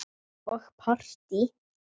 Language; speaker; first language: Icelandic; native; Icelandic